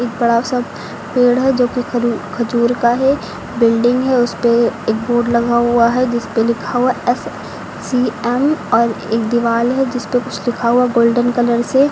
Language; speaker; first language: Hindi; native; Hindi